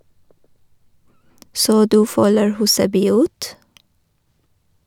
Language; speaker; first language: Norwegian; non-native, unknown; Persian